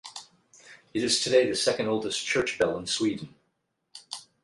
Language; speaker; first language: English; native; English